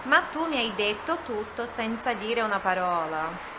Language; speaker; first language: Italian; non-native, fluent; Portuguese